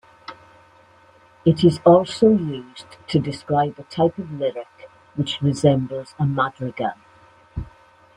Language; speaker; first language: English; native; English